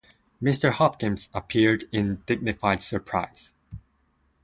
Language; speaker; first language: English; non-native, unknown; Japanese